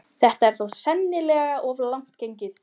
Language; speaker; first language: Icelandic; native; Icelandic